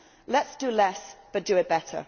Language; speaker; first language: English; native; English